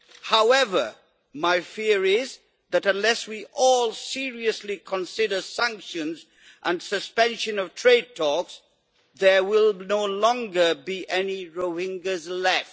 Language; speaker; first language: English; native; English